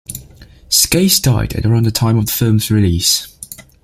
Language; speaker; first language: English; native; English